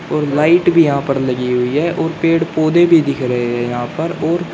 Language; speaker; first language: Hindi; native; Hindi